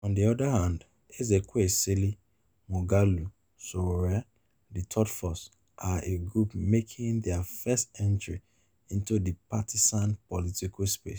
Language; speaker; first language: English; non-native, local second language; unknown